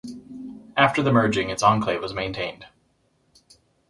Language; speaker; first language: English; native; English